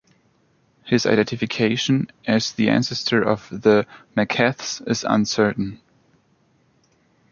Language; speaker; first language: English; non-native, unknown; German